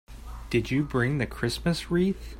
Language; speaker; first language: English; native; English